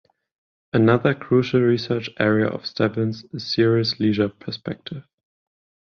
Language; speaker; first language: English; non-native, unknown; German